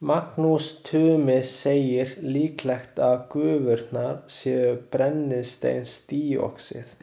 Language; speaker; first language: Icelandic; non-native, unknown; Chinese